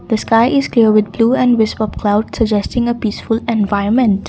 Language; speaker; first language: English; non-native, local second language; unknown